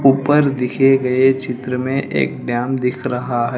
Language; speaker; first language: Hindi; non-native, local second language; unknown